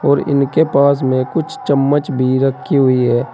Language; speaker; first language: Hindi; native; Hindi